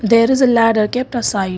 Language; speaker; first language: English; non-native, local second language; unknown